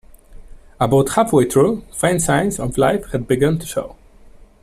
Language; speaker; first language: English; non-native, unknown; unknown